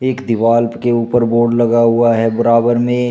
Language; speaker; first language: Hindi; native; Hindi